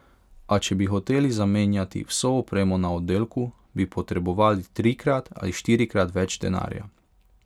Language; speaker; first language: Slovenian; non-native, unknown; Hungarian